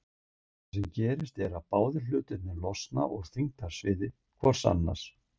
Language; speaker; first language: Icelandic; native; Icelandic